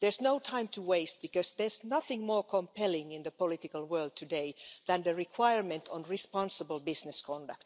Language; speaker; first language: English; non-native, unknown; Finnish